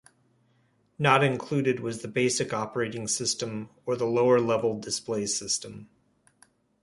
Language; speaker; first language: English; native; English